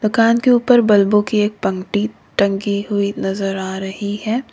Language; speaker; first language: Hindi; native; Hindi